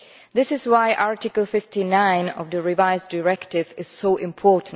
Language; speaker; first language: English; non-native, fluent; Czech